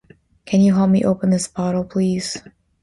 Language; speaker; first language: English; native; English